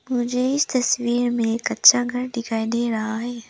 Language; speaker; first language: Hindi; non-native, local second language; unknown